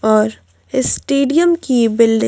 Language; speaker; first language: Hindi; native; Hindi